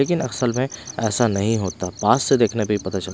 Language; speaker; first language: Hindi; non-native, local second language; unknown